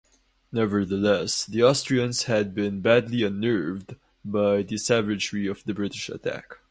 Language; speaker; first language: English; non-native, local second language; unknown